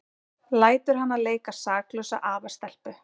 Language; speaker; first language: Icelandic; native; Icelandic